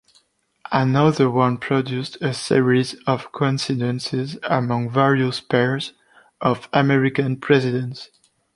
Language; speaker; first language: English; non-native, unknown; French